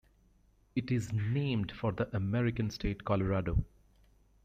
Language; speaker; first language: English; native; English